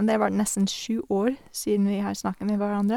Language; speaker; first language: Norwegian; non-native, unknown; English